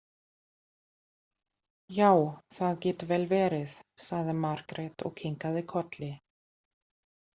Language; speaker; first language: Icelandic; non-native, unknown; German